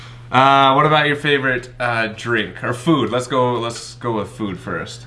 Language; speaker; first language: English; native; English